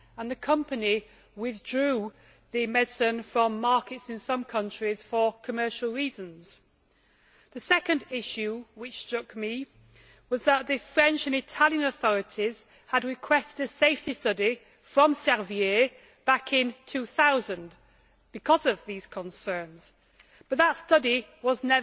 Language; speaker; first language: English; native; English